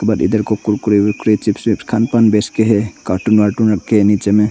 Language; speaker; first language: Hindi; non-native, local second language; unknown